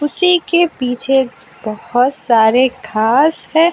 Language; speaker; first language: Hindi; non-native, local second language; Gujarati